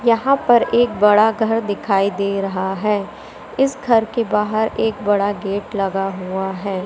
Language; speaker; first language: Hindi; native; Hindi